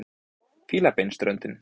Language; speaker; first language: Icelandic; native; Icelandic